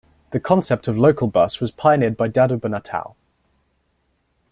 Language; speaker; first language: English; native; English